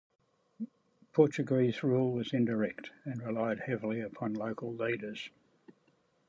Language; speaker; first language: English; native; English